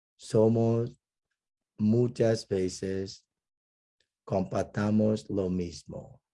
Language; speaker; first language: Spanish; non-native, fluent; Vietnamese